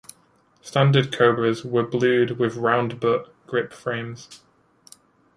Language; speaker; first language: English; native; English